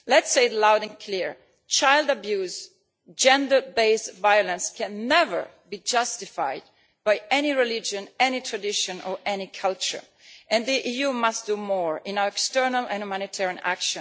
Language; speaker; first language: English; non-native, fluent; Italian